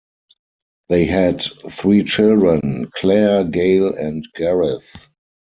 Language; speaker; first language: English; non-native, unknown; German